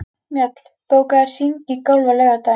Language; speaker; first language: Icelandic; native; Icelandic